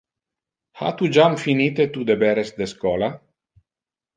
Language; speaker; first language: Interlingua; non-native, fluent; Italian